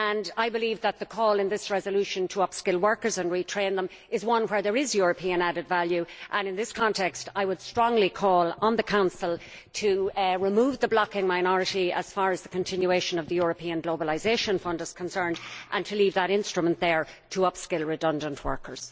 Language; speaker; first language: English; native; English